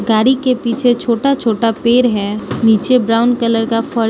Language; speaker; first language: Hindi; non-native, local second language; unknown